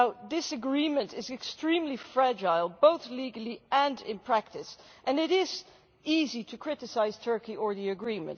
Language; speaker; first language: English; non-native, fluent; Dutch